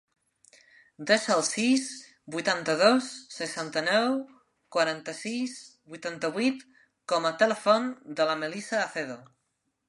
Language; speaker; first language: Catalan; non-native, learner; Spanish